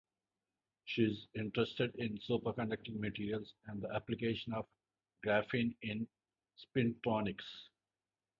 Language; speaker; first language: English; non-native, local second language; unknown